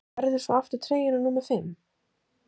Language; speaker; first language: Icelandic; native; Icelandic